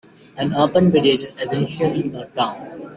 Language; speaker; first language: English; native; English